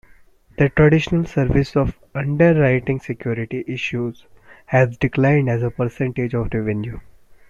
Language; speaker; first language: English; non-native, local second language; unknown